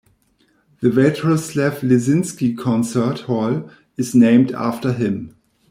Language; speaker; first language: English; non-native, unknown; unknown